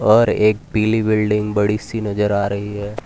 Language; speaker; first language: Hindi; non-native, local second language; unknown